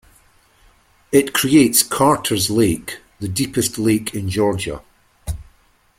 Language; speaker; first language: English; native; English